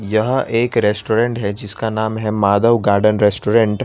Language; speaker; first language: Hindi; non-native, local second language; Gujarati